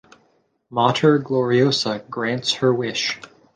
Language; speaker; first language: English; native; English